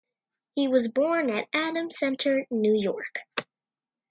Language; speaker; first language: English; native; English